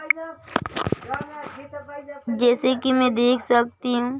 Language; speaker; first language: Hindi; native; Hindi